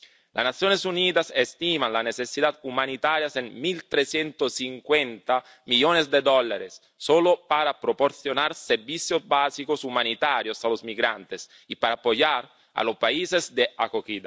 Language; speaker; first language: Spanish; non-native, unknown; Italian